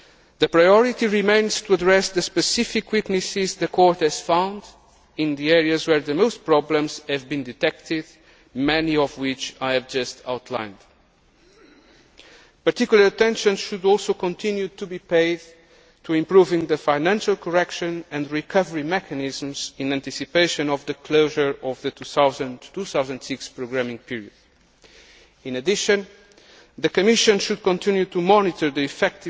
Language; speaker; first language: English; non-native, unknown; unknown